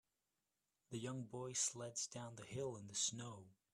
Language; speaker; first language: English; native; English